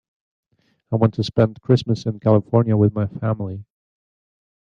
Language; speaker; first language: English; native; English